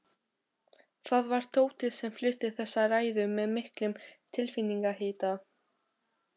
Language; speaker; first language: Icelandic; non-native, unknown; Albanian